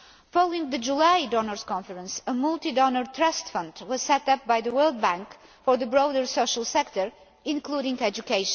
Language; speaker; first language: English; non-native, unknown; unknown